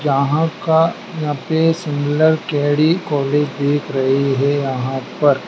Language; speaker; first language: Hindi; native; Hindi